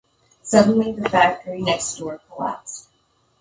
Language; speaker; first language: English; native; English